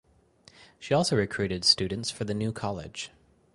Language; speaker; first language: English; native; English